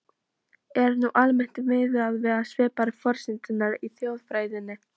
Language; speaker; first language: Icelandic; non-native, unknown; Polish